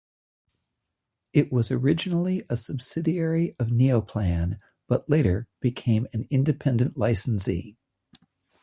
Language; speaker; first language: English; native; English